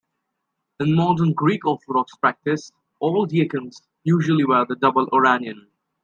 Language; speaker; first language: English; native; English